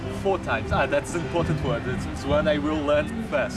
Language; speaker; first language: English; non-native, fluent; Portuguese